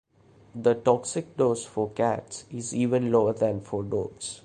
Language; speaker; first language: English; non-native, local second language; Malayalam